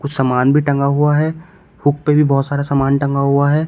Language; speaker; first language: Hindi; native; Hindi